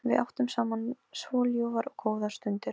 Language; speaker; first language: Icelandic; non-native, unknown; Polish